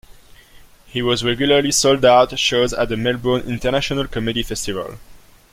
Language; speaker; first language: English; non-native, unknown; French